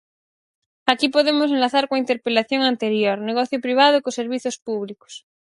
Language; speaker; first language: Galician; native; Galician